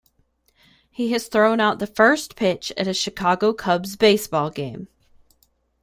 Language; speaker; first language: English; native; English